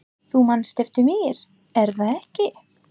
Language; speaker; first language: Icelandic; non-native, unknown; English